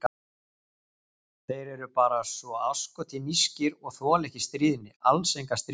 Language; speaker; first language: Icelandic; native; Icelandic